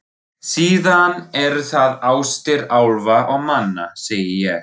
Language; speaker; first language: Icelandic; non-native, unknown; German